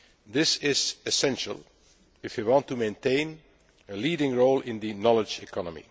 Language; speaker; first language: English; non-native, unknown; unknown